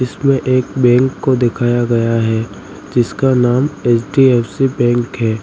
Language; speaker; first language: Hindi; native; Hindi